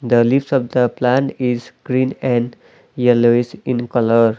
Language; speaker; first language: English; non-native, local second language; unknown